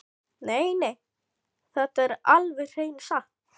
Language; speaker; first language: Icelandic; non-native, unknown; Filipino